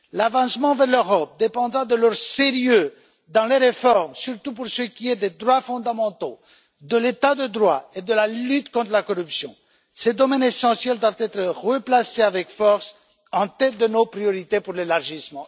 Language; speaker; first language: French; non-native, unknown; Romanian